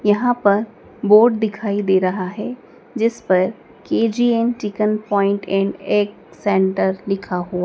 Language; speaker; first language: Hindi; native; Hindi